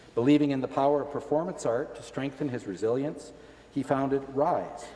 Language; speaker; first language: English; native; English